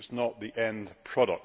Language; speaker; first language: English; native; English